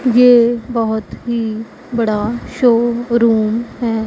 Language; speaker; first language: Hindi; non-native, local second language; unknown